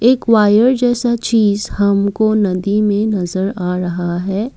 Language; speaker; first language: Hindi; non-native, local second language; Assamese